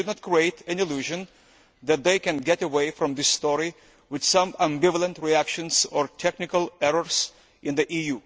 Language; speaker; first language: English; non-native, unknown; Lithuanian